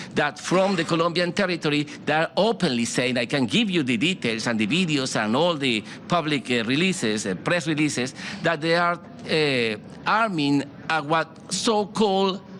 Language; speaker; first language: English; non-native, fluent; Spanish